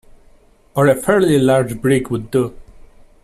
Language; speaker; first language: English; non-native, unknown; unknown